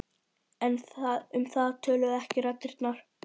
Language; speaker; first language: Icelandic; native; Icelandic